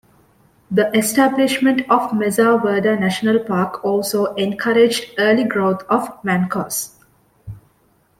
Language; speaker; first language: English; non-native, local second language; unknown